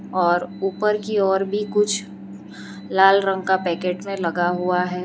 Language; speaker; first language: Hindi; non-native, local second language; Gujarati